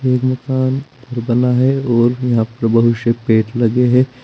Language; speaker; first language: Hindi; native; Hindi